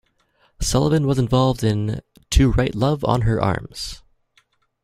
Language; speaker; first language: English; native; English